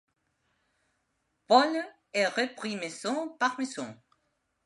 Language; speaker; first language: French; non-native, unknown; Spanish